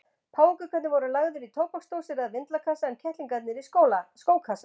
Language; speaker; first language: Icelandic; native; Icelandic